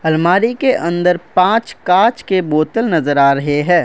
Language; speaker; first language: Hindi; non-native, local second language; Assamese